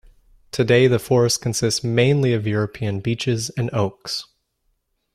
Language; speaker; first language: English; native; English